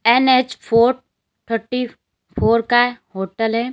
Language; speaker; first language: Hindi; native; Hindi